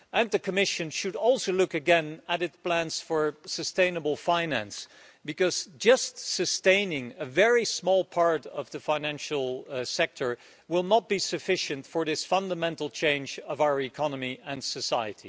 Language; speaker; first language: English; non-native, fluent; Dutch